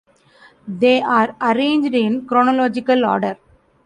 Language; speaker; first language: English; non-native, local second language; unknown